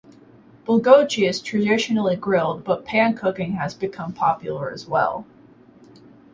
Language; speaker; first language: English; native; English